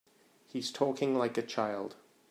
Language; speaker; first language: English; native; English